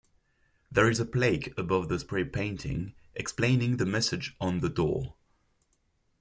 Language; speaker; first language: English; non-native, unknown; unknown